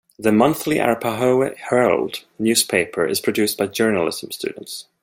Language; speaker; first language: English; non-native, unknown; Swedish